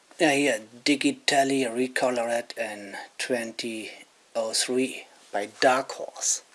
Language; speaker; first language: English; non-native, fluent; German